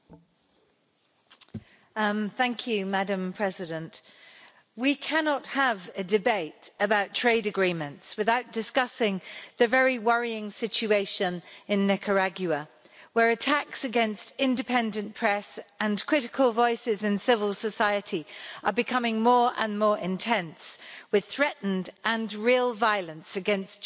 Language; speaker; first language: English; native; English